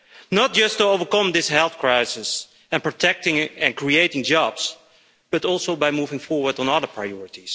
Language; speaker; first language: English; non-native, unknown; Dutch